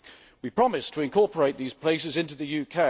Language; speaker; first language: English; native; English